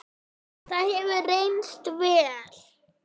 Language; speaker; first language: Icelandic; native; Icelandic